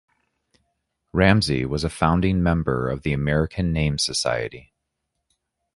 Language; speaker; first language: English; native; English